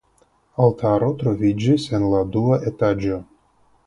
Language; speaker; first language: Esperanto; non-native, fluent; Russian